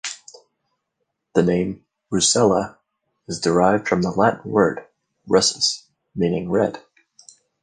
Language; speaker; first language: English; native; English